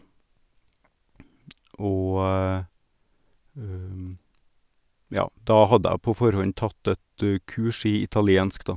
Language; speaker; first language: Norwegian; native; Norwegian